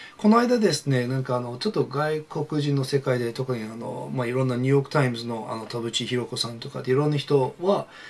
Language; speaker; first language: Japanese; non-native, fluent; English